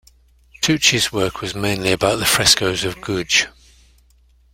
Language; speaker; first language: English; native; English